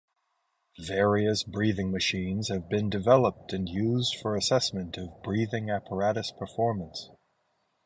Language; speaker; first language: English; native; English